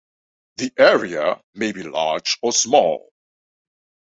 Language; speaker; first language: English; non-native, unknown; Dutch